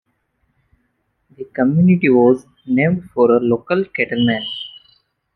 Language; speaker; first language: English; non-native, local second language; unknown